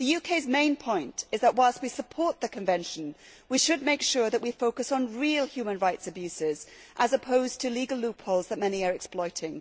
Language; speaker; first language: English; native; English